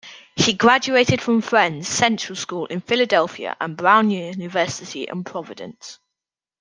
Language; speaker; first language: English; native; English